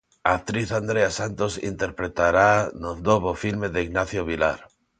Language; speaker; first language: Galician; non-native, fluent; Spanish